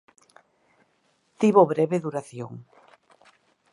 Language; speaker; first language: Galician; native; Galician